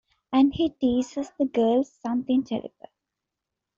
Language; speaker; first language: English; non-native, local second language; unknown